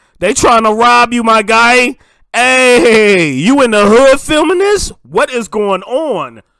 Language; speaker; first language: English; native; English